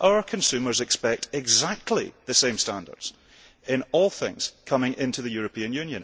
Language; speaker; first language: English; early bilingual, heritage; English